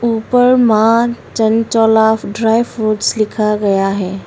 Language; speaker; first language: Hindi; non-native, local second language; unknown